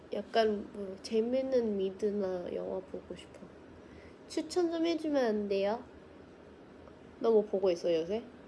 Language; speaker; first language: Korean; non-native, fluent; Thai